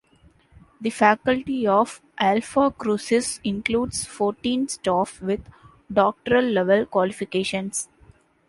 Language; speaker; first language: English; non-native, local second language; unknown